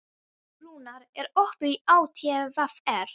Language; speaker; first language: Icelandic; non-native, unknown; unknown